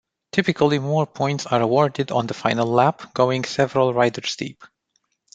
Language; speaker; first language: English; non-native, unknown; Romanian